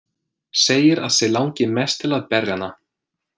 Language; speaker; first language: Icelandic; non-native, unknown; English